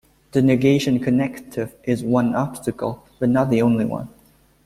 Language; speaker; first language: English; native; English